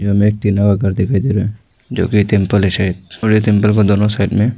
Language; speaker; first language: Hindi; non-native, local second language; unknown